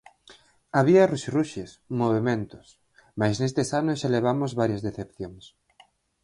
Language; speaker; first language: Galician; native; Galician